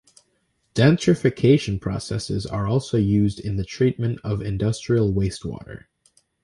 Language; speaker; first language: English; native; English